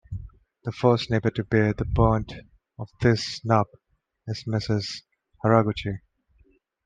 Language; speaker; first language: English; non-native, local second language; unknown